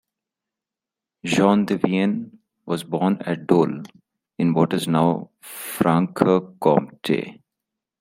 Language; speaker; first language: English; non-native, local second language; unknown